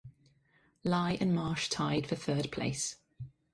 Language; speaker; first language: English; native; English